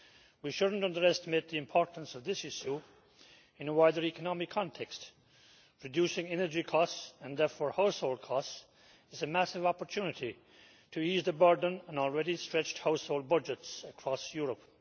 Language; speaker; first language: English; native; English